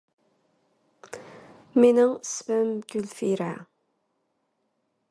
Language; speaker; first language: English; non-native, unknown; Uyghur